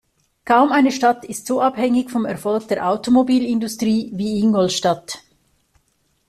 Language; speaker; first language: German; native; German